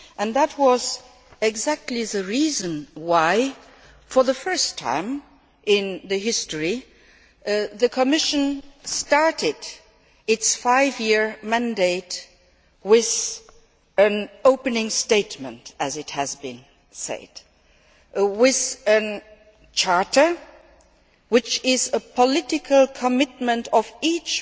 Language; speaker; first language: English; non-native, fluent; Luxembourgish